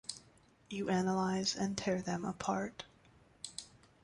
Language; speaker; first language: English; native; English